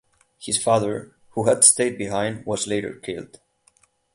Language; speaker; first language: English; non-native, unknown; Catalan